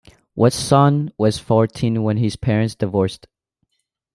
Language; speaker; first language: English; non-native, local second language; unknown